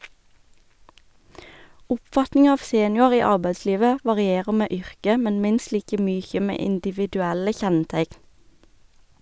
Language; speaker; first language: Norwegian; native; Norwegian